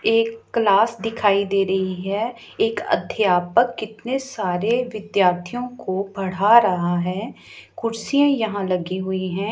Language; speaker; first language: Hindi; non-native, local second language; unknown